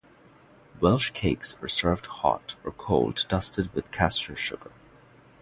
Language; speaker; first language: English; non-native, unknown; Bangla